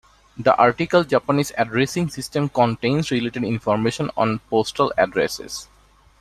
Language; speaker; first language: English; non-native, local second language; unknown